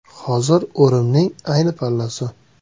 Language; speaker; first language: Uzbek; native; Uzbek